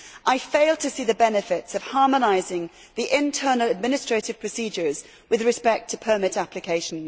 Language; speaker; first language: English; native; English